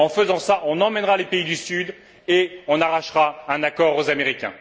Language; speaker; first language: French; native; French